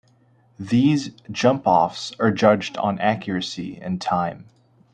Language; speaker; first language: English; native; English